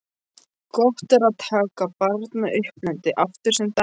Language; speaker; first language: Icelandic; non-native, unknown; English